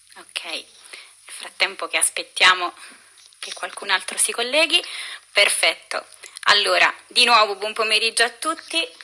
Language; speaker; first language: Italian; native; Italian